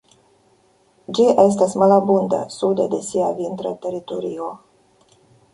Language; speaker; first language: Esperanto; non-native, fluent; Russian